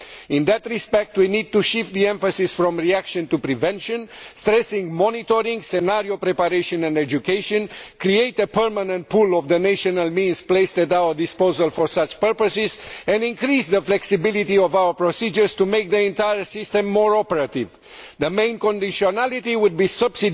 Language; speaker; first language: English; non-native, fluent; Romanian